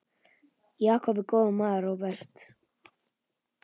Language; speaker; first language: Icelandic; native; Icelandic